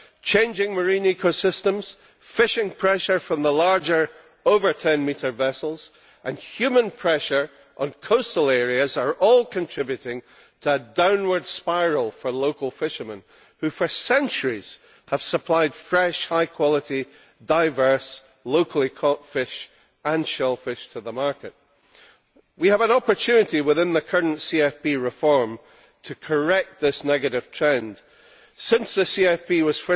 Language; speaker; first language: English; native; English